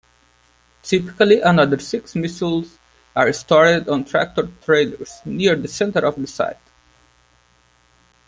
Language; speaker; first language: English; non-native, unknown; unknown